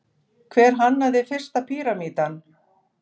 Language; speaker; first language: Icelandic; native; Icelandic